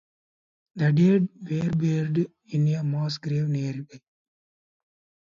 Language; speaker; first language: English; non-native, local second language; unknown